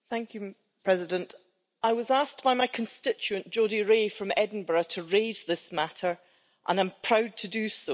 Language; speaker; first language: English; native; English